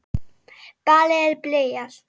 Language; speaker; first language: Icelandic; non-native, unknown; Polish